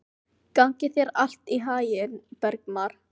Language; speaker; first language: Icelandic; non-native, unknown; Filipino